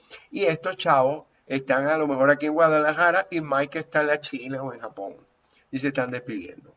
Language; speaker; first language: Spanish; native; Spanish